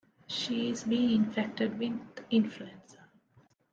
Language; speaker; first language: English; non-native, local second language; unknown